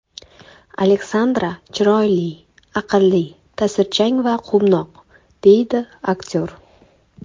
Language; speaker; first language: Uzbek; non-native, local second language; Kara-Kalpak